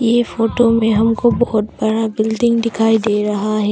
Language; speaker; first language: Hindi; early bilingual, other home language; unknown